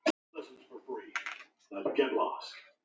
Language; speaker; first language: Icelandic; native; Icelandic